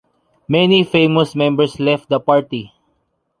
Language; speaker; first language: English; non-native, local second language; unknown